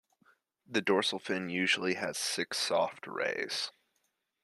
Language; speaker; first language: English; native; English